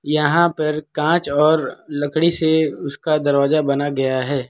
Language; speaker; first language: Hindi; non-native, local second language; Gujarati